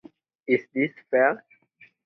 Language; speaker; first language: English; non-native, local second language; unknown